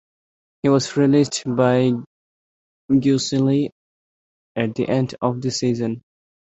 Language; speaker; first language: English; non-native, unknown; Bangla